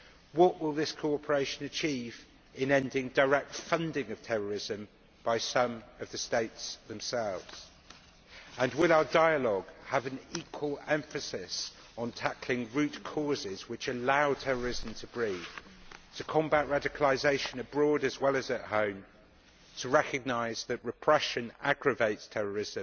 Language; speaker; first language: English; native; English